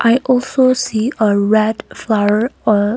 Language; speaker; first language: English; non-native, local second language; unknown